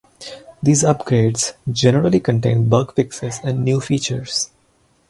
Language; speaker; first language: English; non-native, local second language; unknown